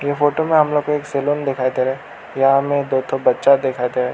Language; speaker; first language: Hindi; non-native, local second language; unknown